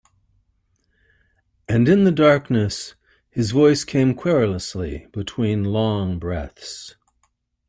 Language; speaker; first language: English; native; English